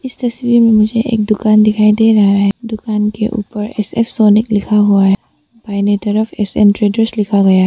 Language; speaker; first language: Hindi; non-native, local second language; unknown